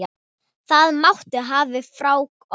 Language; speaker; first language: Icelandic; non-native, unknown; Thai